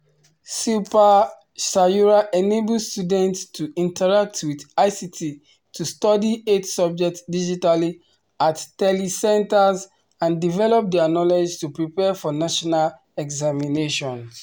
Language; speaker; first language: English; non-native, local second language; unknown